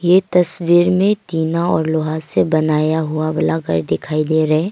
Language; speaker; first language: Hindi; non-native, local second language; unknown